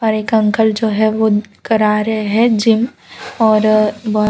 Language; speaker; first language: Hindi; non-native, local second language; Gujarati